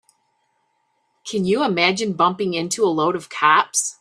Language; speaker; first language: English; native; English